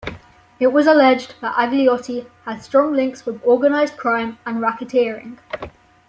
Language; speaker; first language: English; native; English